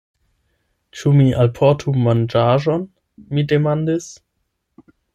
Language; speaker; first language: Esperanto; non-native, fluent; German